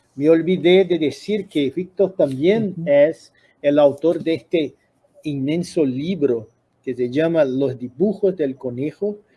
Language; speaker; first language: Spanish; non-native, related language; Portuguese